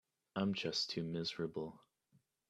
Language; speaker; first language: English; native; English